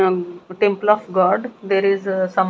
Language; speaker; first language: English; non-native, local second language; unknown